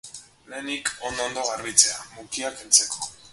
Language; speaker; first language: Basque; native; Basque